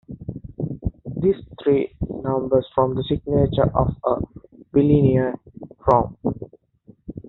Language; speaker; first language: English; native; English